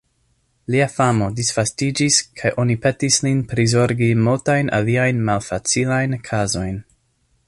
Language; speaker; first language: Esperanto; non-native, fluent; English